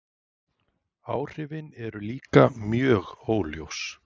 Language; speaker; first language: Icelandic; native; Icelandic